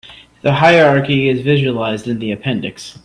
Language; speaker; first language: English; native; English